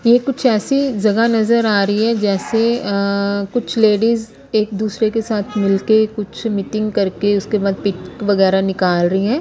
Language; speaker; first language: Hindi; non-native, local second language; Punjabi